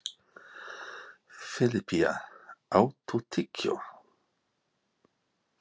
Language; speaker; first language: Icelandic; non-native, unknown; English